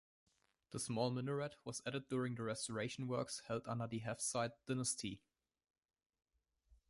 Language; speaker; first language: English; non-native, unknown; German